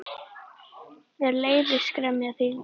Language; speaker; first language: Icelandic; native; Icelandic